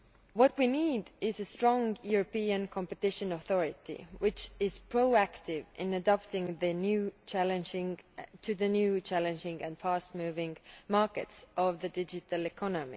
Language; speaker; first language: English; non-native, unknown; Estonian